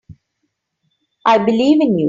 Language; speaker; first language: English; non-native, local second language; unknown